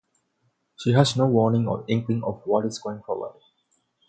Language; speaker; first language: English; non-native, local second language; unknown